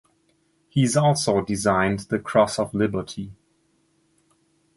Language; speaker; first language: English; non-native, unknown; German